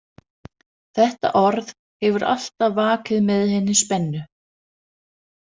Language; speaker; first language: Icelandic; non-native, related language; Danish